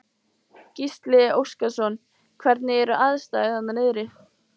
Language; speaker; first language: Icelandic; native; Icelandic